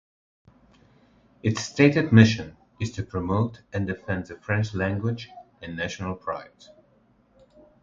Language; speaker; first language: English; non-native, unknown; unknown